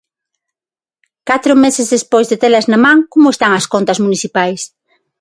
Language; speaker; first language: Galician; non-native, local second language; Spanish